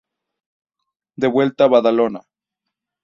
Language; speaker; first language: Spanish; native; Spanish